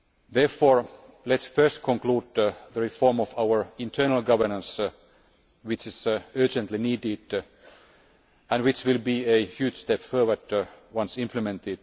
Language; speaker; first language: English; non-native, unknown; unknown